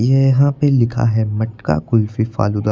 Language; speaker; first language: Hindi; native; Hindi